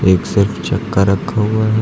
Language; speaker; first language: Hindi; native; Hindi